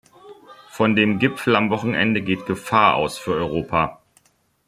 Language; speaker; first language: German; native; German